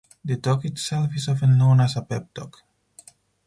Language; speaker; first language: English; non-native, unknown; Spanish